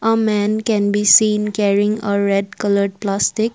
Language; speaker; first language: English; non-native, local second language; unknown